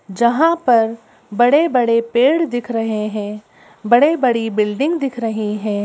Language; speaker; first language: Hindi; native; Hindi